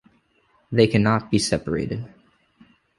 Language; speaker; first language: English; native; English